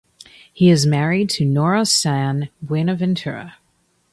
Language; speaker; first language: English; native; English